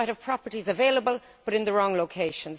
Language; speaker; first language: English; native; English